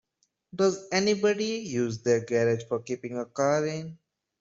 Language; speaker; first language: English; non-native, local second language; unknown